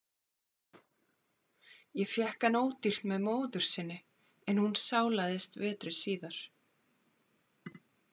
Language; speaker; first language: Icelandic; native; Icelandic